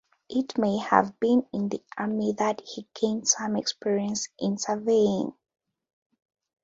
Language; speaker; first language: English; non-native, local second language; Ganda